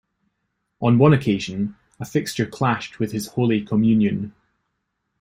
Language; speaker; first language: English; native; English